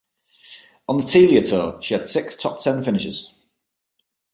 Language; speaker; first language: English; native; English